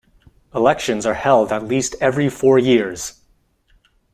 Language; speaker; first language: English; non-native, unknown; French